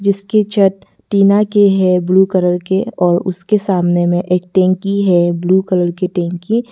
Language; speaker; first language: Hindi; non-native, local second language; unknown